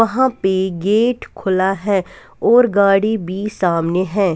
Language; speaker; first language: Hindi; non-native, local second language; Punjabi